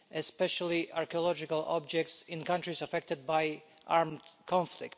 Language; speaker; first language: English; non-native, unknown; Polish